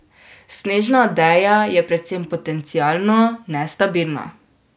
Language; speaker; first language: Slovenian; native; Slovenian